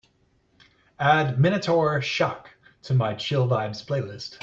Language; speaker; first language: English; native; English